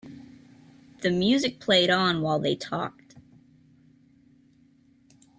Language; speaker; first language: English; native; English